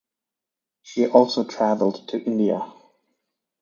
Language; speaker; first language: English; native; English